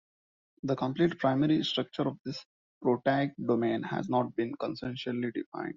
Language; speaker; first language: English; non-native, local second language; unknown